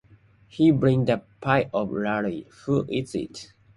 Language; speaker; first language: English; non-native, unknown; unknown